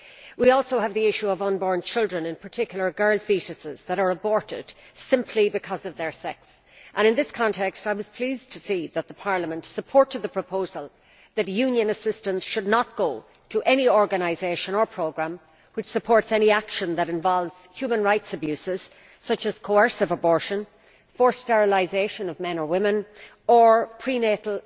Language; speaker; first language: English; native; English